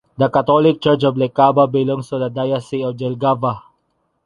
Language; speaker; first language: English; non-native, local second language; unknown